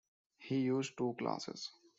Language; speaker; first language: English; non-native, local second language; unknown